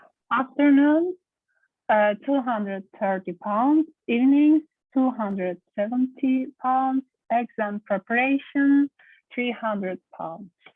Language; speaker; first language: English; non-native, learner; Turkish